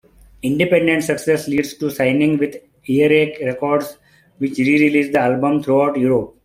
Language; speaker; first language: English; non-native, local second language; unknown